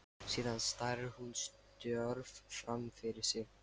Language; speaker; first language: Icelandic; non-native, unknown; Lithuanian